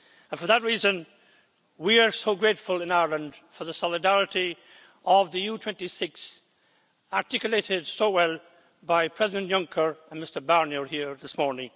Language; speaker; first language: English; native; English